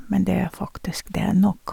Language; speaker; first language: Norwegian; non-native, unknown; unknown